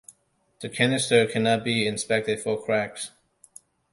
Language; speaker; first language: English; non-native, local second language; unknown